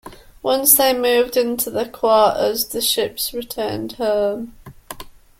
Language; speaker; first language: English; native; English